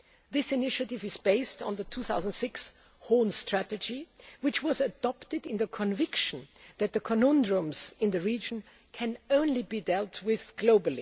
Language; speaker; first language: English; non-native, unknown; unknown